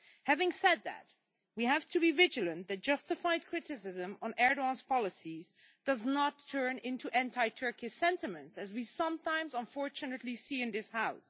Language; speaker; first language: English; non-native, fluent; Dutch